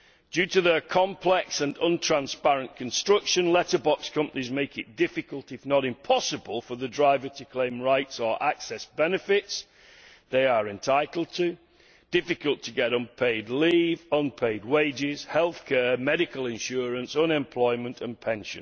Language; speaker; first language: English; native; English